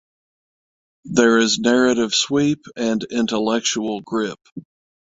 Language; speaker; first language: English; native; English